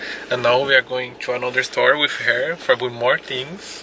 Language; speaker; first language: English; non-native, learner; Portuguese